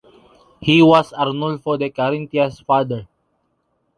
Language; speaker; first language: English; non-native, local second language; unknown